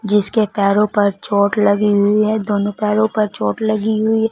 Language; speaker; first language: Hindi; non-native, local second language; Punjabi